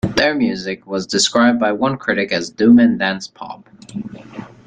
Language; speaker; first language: English; native; English